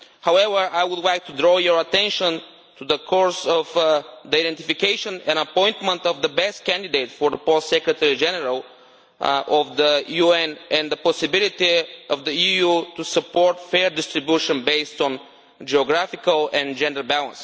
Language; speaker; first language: English; non-native, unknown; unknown